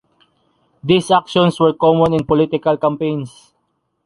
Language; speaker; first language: English; non-native, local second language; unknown